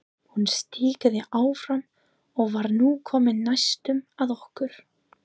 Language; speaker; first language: Icelandic; non-native, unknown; English